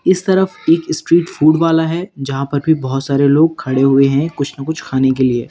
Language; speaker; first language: Hindi; native; Hindi